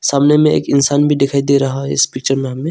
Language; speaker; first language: Hindi; non-native, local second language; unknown